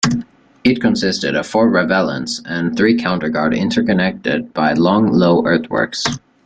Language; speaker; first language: English; native; English